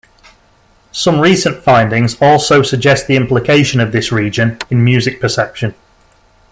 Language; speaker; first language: English; native; English